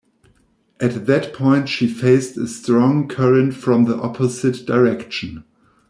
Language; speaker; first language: English; non-native, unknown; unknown